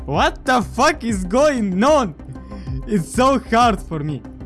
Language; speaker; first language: English; non-native, learner; Russian